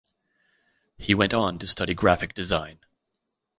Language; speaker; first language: English; native; English